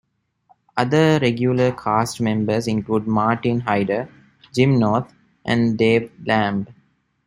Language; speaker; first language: English; non-native, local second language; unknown